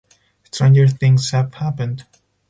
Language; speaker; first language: English; non-native, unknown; Spanish